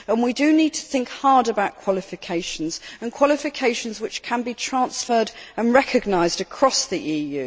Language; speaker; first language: English; native; English